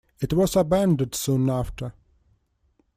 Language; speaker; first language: English; non-native, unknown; Russian